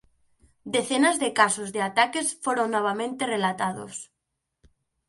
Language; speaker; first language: Galician; native; Galician